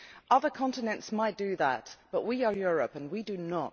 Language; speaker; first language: English; non-native, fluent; Dutch